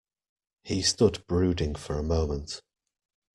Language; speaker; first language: English; native; English